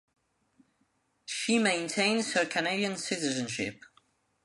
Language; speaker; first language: English; non-native, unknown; Spanish